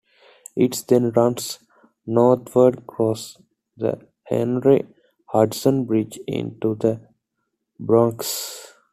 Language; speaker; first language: English; non-native, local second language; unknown